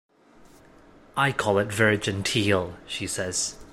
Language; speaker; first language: English; non-native, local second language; Cantonese